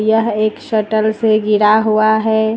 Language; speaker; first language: Hindi; native; Hindi